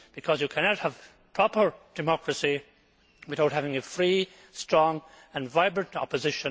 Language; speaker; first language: English; native; English